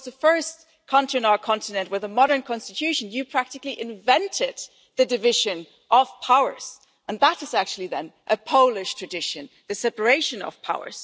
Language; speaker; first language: English; non-native, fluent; German